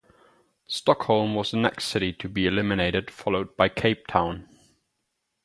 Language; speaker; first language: English; non-native, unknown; German